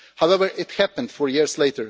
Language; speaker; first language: English; non-native, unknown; Russian